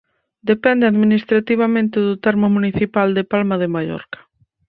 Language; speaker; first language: Galician; native; Galician